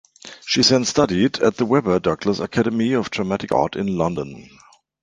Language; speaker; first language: English; non-native, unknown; German